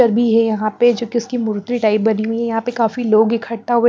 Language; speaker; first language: Hindi; non-native, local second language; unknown